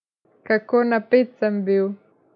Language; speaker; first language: Slovenian; native; Slovenian